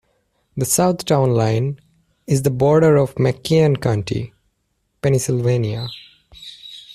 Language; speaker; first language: English; native; English